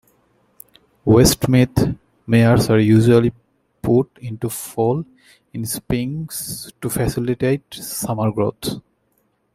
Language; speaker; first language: English; native; English